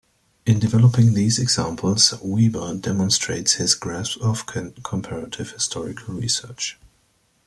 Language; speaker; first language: English; native; English